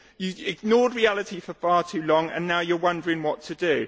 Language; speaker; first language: English; native; English